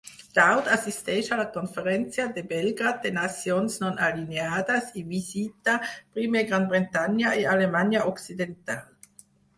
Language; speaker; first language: Catalan; non-native, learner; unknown